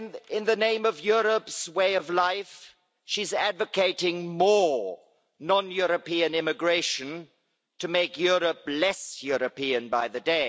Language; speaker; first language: English; non-native, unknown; German